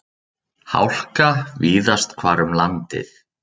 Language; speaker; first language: Icelandic; native; Icelandic